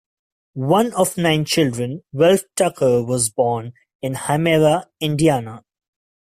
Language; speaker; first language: English; non-native, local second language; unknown